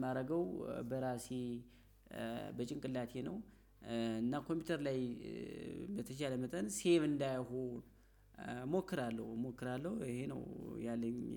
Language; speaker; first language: Amharic; native; Amharic